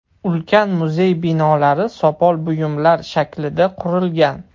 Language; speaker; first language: Uzbek; non-native, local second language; Russian